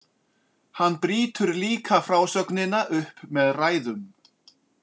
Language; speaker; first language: Icelandic; native; Icelandic